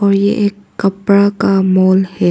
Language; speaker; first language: Hindi; non-native, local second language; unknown